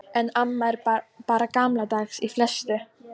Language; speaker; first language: Icelandic; non-native, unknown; Polish